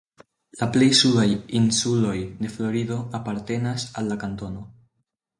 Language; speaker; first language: Esperanto; non-native, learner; Spanish